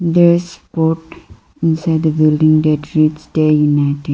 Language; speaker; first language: English; non-native, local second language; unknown